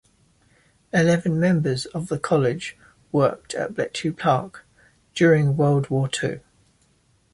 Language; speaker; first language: English; native; English